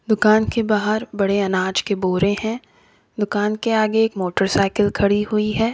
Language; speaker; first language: Hindi; native; Hindi